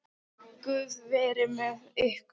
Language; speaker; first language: Icelandic; non-native, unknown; English